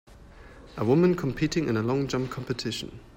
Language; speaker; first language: English; native; English